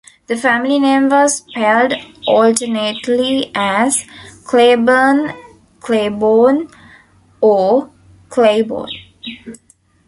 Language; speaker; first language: English; non-native, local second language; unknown